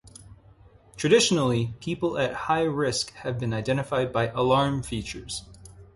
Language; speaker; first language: English; non-native, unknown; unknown